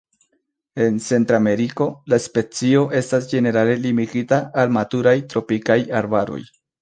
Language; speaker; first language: Esperanto; non-native, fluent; Spanish